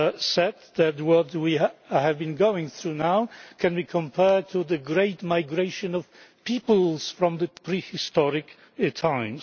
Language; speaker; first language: English; non-native, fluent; Polish